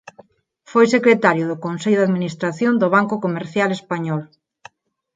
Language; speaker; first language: Galician; non-native, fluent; Spanish